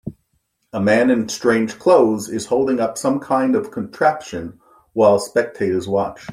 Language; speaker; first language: English; native; English